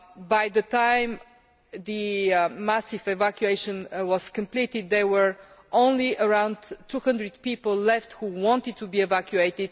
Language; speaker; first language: English; native; English